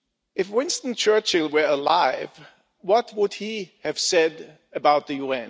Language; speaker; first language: English; non-native, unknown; German